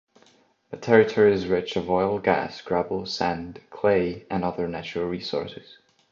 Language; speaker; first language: English; non-native, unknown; Estonian